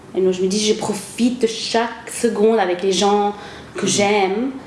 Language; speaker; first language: French; non-native, local second language; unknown